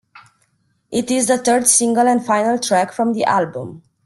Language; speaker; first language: English; non-native, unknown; Romanian